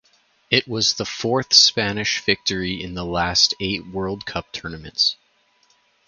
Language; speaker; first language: English; native; English